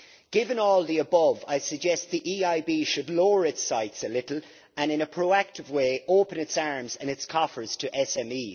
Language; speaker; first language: English; native; English